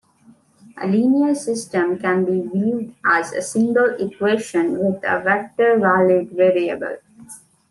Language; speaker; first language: English; non-native, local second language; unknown